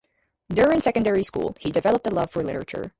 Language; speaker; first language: English; native; English